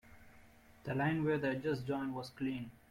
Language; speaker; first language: English; non-native, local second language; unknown